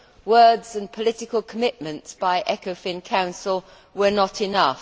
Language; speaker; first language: English; native; English